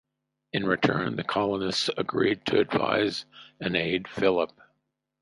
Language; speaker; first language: English; native; English